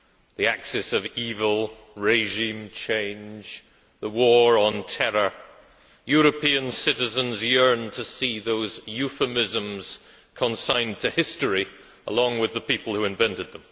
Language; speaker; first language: English; native; English